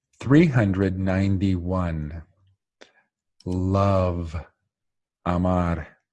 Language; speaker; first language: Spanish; non-native, learner; English